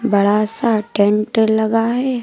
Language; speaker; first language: Hindi; native; Hindi